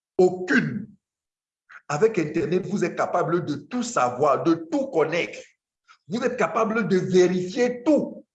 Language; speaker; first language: French; non-native, local second language; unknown